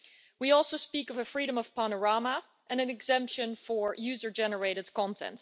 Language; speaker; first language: English; non-native, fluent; Dutch